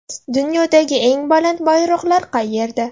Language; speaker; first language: Uzbek; non-native, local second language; Russian